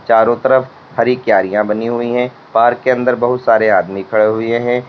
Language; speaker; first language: Hindi; native; Hindi